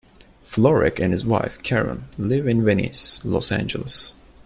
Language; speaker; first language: English; non-native, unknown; Turkish